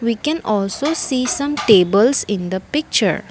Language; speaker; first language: English; non-native, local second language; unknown